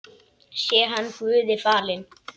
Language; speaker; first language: Icelandic; native; Icelandic